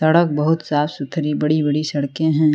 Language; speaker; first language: Hindi; native; Hindi